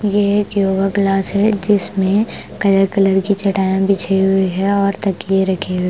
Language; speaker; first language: Hindi; non-native, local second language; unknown